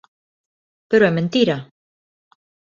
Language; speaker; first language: Galician; non-native, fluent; Spanish